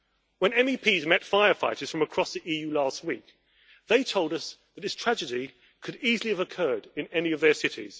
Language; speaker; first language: English; native; English